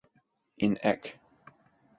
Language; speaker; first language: English; native; English